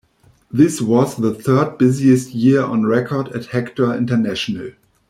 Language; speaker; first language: English; non-native, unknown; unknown